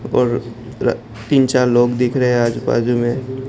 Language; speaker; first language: Hindi; non-native, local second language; Gujarati